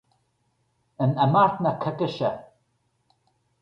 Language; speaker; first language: Irish; native; Irish